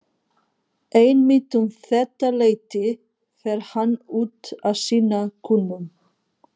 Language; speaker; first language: Icelandic; non-native, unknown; Portuguese